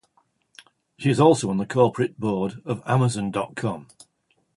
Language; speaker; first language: English; native; English